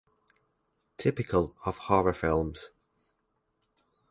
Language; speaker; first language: English; native; English